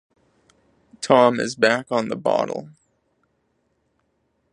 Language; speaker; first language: English; native; English